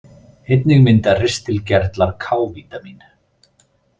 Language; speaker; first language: Icelandic; native; Icelandic